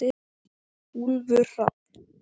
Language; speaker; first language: Icelandic; native; Icelandic